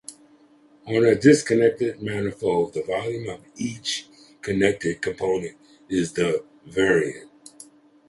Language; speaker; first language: English; native; English